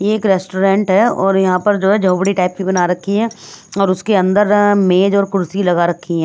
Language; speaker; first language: Hindi; non-native, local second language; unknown